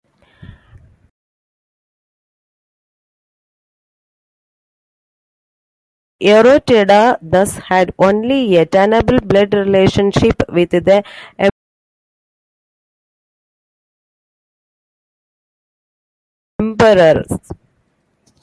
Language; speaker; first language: English; non-native, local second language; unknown